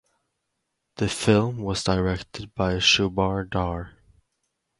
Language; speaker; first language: English; native; English